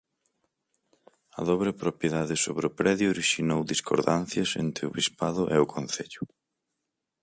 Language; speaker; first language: Galician; native; Galician